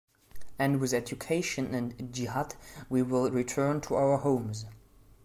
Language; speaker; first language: English; non-native, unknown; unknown